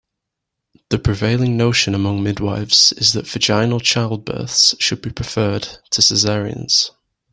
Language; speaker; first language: English; native; English